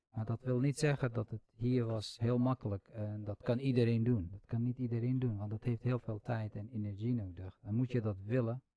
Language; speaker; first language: Dutch; non-native, fluent; Central Kurdish